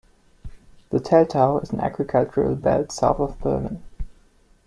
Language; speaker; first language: English; non-native, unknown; German